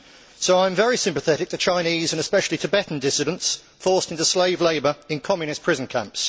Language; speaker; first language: English; native; English